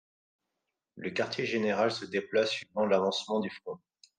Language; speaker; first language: French; native; French